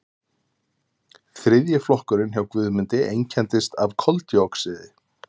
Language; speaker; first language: Icelandic; native; Icelandic